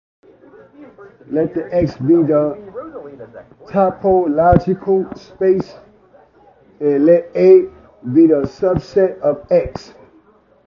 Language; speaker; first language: English; native; English